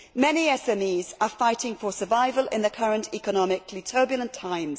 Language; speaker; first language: English; native; English